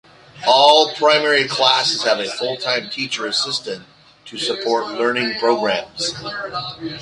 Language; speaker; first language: English; native; English